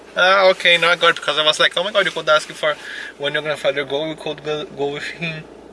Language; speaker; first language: English; non-native, learner; Portuguese